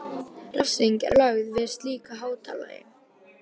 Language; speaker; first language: Icelandic; native; Icelandic